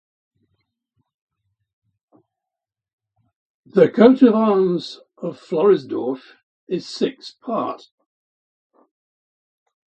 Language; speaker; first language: English; native; English